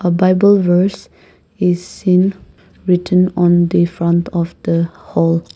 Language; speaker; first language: English; non-native, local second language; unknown